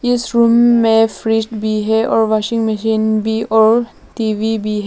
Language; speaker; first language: Hindi; early bilingual, other home language; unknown